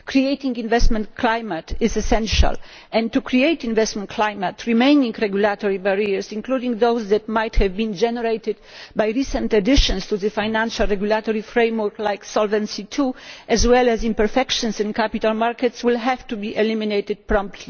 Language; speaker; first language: English; non-native, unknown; Polish